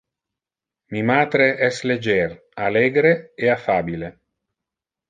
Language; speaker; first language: Interlingua; non-native, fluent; Italian